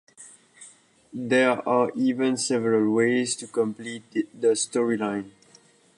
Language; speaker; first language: English; native; English